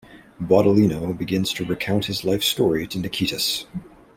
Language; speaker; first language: English; native; English